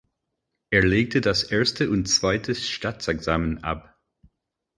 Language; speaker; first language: German; non-native, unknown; English